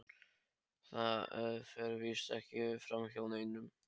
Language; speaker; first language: Icelandic; non-native, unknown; Polish